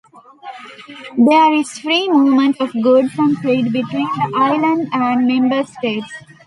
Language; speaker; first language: English; non-native, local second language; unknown